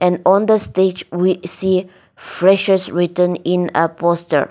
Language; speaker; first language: English; non-native, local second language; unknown